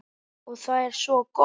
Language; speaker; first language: Icelandic; native; Icelandic